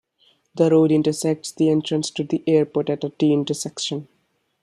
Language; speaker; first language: English; non-native, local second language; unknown